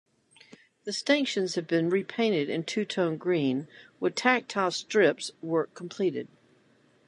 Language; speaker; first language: English; native; English